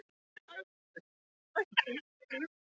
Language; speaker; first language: Icelandic; non-native, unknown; English